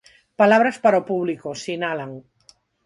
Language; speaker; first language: Galician; non-native, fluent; Spanish